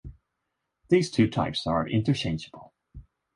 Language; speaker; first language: English; non-native, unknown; Swedish